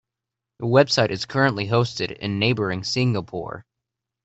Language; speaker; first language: English; native; English